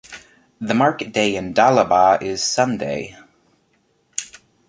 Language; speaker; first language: English; native; English